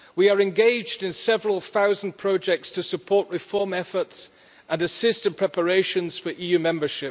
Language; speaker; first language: English; non-native, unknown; German